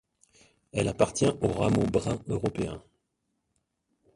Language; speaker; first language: French; native; French